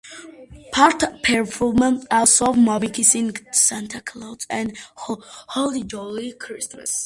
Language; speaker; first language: English; non-native, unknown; Georgian